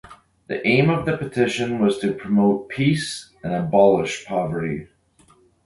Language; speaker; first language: English; native; English